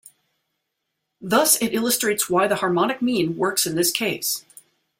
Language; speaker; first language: English; native; English